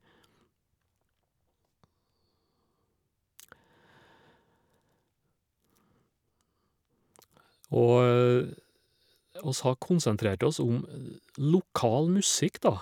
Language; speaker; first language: Norwegian; native; Norwegian